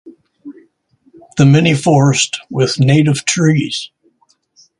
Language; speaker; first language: English; native; English